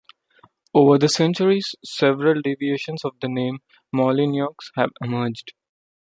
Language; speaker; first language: English; non-native, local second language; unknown